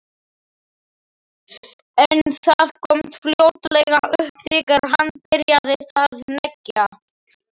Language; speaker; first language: Icelandic; non-native, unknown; Slovak